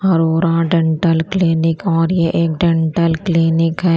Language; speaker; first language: Hindi; non-native, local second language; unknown